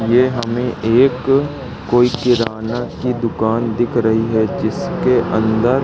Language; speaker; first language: Hindi; native; Hindi